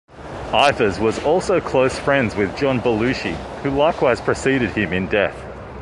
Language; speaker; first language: English; native; English